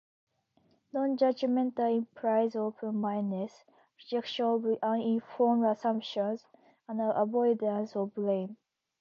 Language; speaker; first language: English; non-native, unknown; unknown